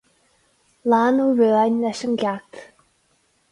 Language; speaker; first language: Irish; non-native, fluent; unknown